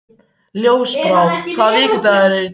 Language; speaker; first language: Icelandic; native; Icelandic